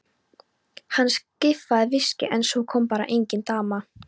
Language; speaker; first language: Icelandic; non-native, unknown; Polish